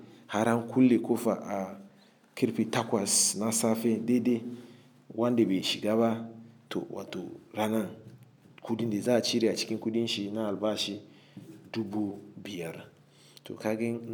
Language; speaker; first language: Hausa; non-native, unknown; Igbo